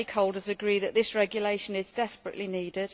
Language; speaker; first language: English; native; English